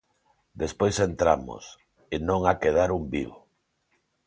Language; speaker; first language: Galician; non-native, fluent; Spanish